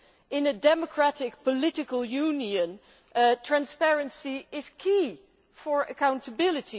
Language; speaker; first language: English; non-native, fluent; Dutch